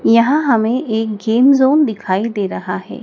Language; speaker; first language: Hindi; native; Hindi